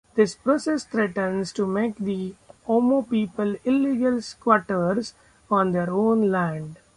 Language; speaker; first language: English; non-native, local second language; Marathi